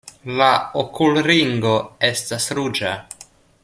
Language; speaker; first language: Esperanto; non-native, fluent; Russian